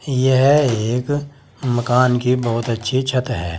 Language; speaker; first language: Hindi; native; Hindi